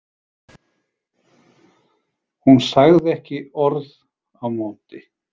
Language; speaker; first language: Icelandic; native; Icelandic